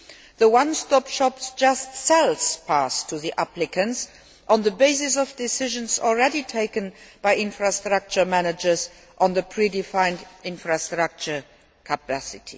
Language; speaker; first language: English; non-native, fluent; Luxembourgish